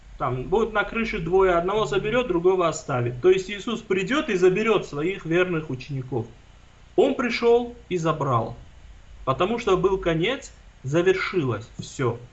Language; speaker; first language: Russian; non-native, local second language; Armenian